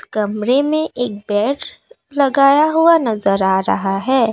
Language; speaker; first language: Hindi; non-native, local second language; Assamese